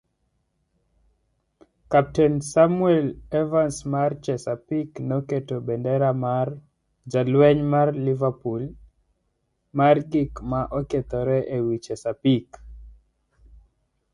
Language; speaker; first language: English; non-native, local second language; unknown